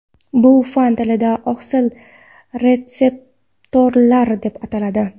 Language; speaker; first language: Uzbek; non-native, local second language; Kara-Kalpak